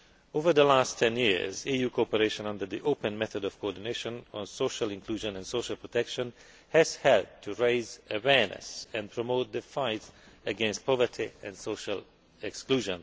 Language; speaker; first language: English; non-native, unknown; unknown